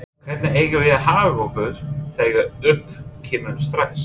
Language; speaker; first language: Icelandic; non-native, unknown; English